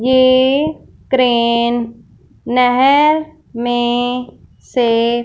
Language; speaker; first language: Hindi; non-native, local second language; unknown